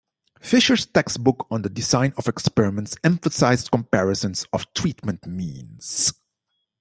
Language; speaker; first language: English; non-native, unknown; Dutch